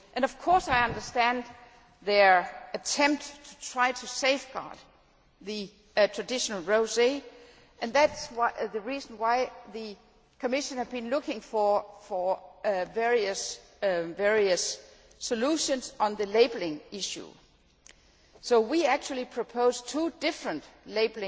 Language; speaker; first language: English; non-native, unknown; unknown